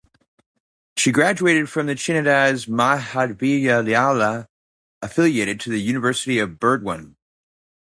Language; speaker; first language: English; native; English